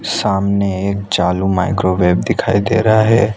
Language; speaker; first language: Hindi; non-native, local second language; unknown